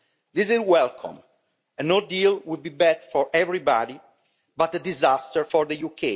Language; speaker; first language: English; non-native, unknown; Italian